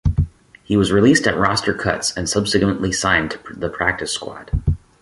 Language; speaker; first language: English; native; English